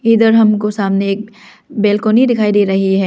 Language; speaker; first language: Hindi; non-native, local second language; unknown